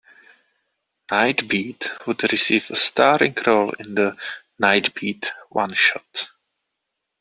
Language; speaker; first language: English; non-native, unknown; Czech